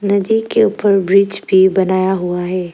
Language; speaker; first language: Hindi; early bilingual, other home language; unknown